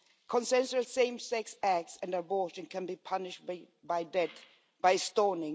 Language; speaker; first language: English; non-native, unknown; Swedish